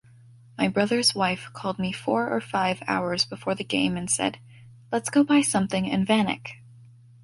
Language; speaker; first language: English; native; English